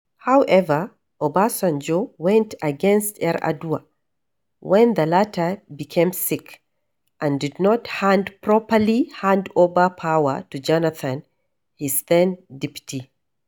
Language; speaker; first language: English; non-native, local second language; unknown